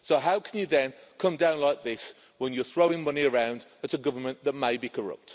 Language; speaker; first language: English; native; English